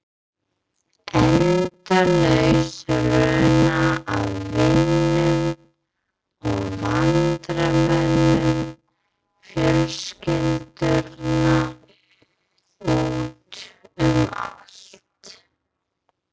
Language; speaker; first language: Icelandic; non-native, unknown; English